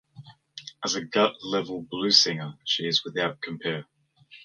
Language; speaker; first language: English; native; English